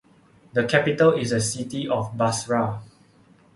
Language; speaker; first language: English; non-native, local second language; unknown